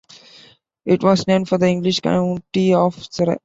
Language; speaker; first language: English; non-native, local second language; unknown